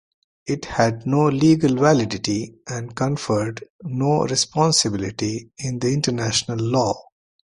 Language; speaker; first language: English; non-native, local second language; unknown